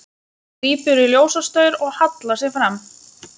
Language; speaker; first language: Icelandic; non-native, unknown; Lithuanian